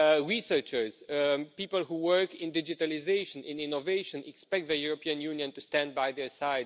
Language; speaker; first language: English; non-native, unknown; Romanian